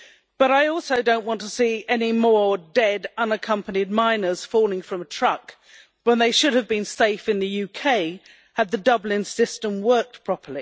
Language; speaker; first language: English; native; English